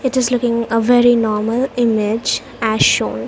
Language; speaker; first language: English; non-native, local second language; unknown